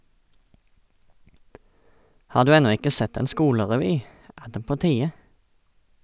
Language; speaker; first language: Norwegian; native; Norwegian